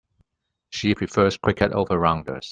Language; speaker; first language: English; non-native, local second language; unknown